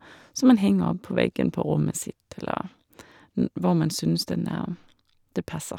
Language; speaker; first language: Norwegian; non-native, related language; Danish